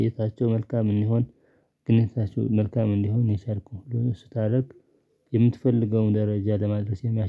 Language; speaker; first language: Amharic; non-native, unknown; Tigrinya